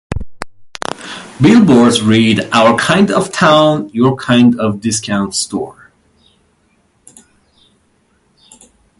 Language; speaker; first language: English; non-native, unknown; Persian